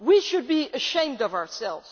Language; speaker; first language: English; non-native, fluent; Dutch